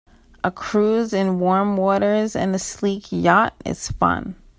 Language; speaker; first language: English; native; English